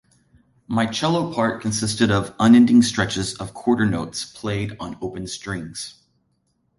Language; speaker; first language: English; native; English